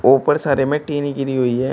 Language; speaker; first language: Hindi; native; Hindi